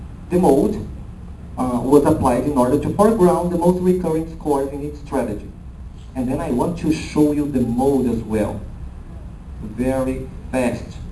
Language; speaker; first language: English; non-native, fluent; Portuguese